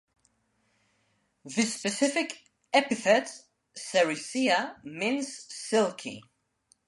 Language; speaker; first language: English; non-native, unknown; Spanish